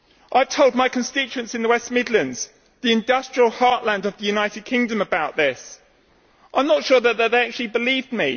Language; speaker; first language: English; native; English